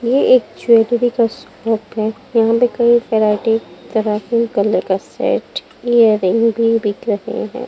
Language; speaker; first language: Hindi; non-native, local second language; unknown